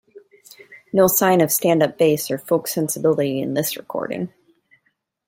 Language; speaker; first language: English; native; English